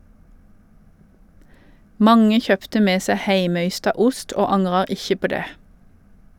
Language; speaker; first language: Norwegian; native; Norwegian